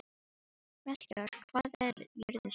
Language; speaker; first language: Icelandic; non-native, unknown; Filipino